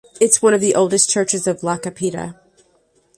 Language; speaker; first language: English; native; English